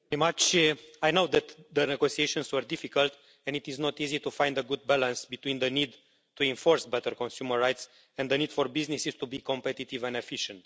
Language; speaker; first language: English; non-native, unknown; Romanian